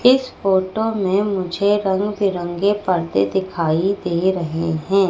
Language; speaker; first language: Hindi; native; Hindi